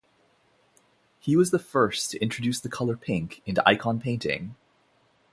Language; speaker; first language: English; native; English